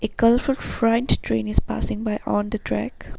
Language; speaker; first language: English; non-native, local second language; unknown